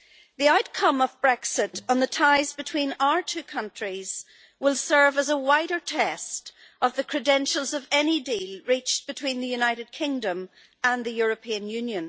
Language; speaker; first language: English; native; English